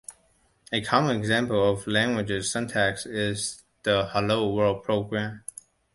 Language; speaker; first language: English; non-native, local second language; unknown